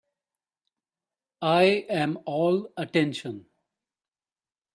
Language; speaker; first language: English; non-native, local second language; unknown